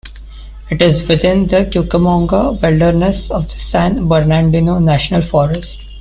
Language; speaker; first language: English; non-native, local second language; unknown